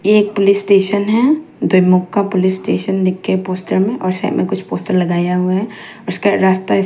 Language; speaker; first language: Hindi; non-native, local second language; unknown